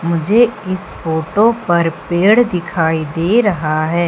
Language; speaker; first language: Hindi; native; Hindi